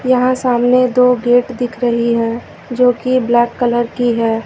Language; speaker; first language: Hindi; native; Hindi